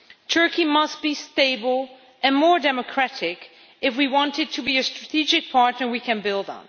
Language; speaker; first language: English; non-native, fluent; Dutch